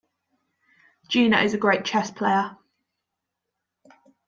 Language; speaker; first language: English; native; English